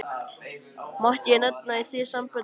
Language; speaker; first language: Icelandic; native; Icelandic